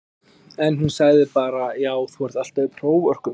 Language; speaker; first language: Icelandic; native; Icelandic